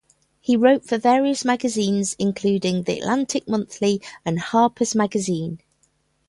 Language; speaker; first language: English; native; English